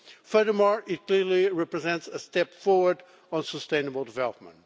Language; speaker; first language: English; non-native, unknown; Portuguese